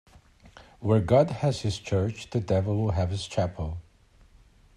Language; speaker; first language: English; native; English